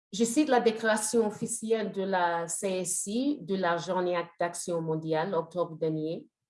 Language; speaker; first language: French; non-native, fluent; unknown